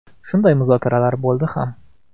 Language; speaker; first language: Uzbek; non-native, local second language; Kara-Kalpak